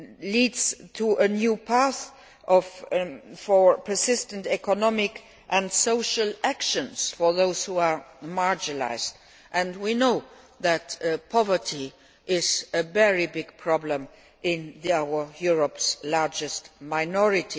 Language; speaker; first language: English; non-native, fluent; Luxembourgish